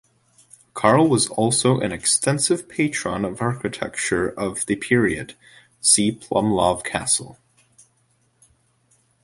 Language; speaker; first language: English; native; English